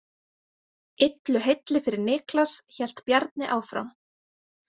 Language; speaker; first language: Icelandic; native; Icelandic